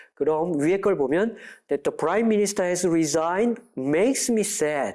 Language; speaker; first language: English; non-native, fluent; Korean